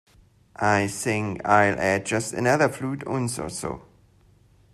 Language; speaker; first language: English; non-native, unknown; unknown